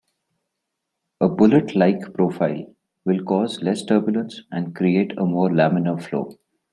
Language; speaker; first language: English; non-native, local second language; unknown